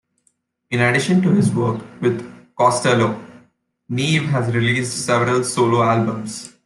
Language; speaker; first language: English; non-native, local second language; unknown